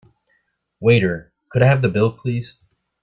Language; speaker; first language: English; native; English